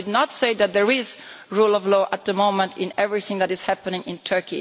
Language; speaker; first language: English; non-native, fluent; Italian